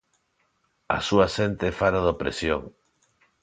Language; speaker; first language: Galician; non-native, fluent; Spanish